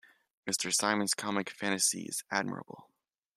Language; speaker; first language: English; native; English